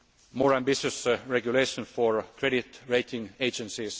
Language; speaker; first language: English; non-native, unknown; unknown